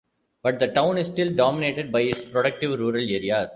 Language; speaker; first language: English; non-native, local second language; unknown